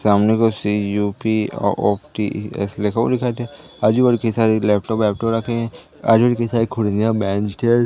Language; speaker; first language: Hindi; native; Hindi